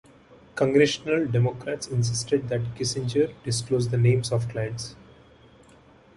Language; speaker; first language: English; non-native, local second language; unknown